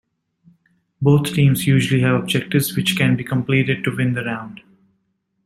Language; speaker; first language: English; native; English